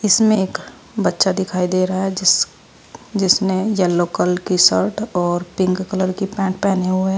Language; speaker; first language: Hindi; native; Hindi